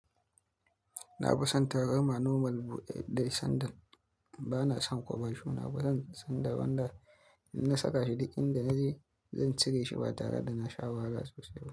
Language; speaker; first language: Hausa; native; Hausa